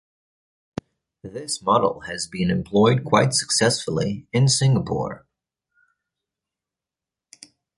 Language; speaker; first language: English; native; English